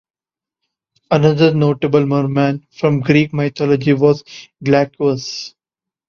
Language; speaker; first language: English; non-native, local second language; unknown